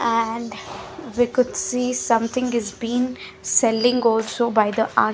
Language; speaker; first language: English; non-native, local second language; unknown